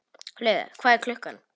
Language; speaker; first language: Icelandic; non-native, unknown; Polish